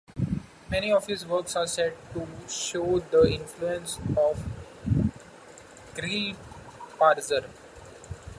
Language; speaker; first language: English; non-native, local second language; Marathi